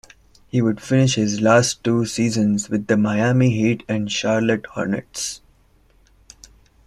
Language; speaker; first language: English; non-native, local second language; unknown